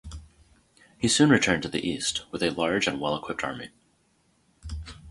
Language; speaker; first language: English; native; English